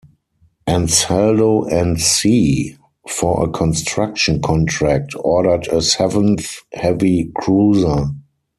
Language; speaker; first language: English; non-native, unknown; German